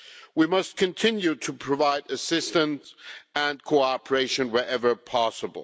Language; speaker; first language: English; non-native, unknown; German